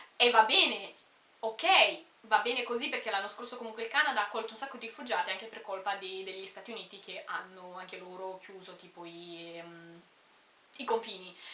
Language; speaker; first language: Italian; early bilingual, other home language; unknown